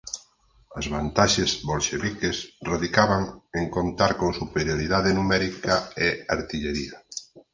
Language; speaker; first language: Galician; native; Galician